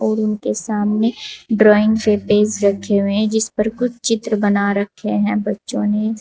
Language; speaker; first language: Hindi; native; Hindi